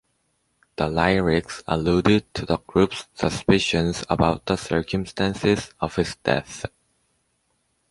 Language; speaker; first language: English; native; English